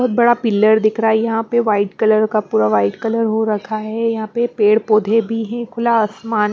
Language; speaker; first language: Hindi; non-native, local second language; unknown